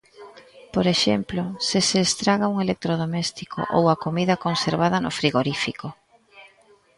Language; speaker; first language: Galician; native; Galician